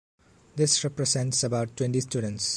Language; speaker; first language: English; non-native, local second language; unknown